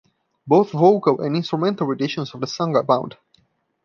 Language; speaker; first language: English; non-native, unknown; Portuguese